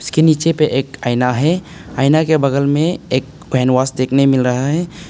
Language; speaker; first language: Hindi; non-native, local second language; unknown